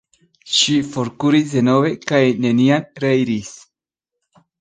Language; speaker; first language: Esperanto; non-native, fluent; Spanish